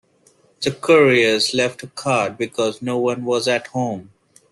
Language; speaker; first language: English; non-native, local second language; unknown